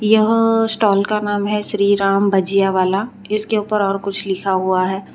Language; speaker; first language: Hindi; non-native, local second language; Gujarati